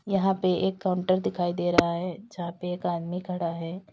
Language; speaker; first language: Hindi; native; Hindi